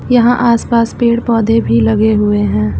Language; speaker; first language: Hindi; native; Hindi